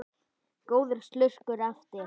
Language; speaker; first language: Icelandic; native; Icelandic